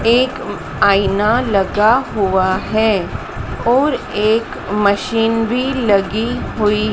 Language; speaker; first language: Hindi; native; Hindi